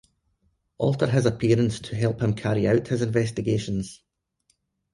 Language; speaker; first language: English; native; English